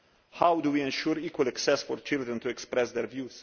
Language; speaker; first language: English; non-native, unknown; Slovenian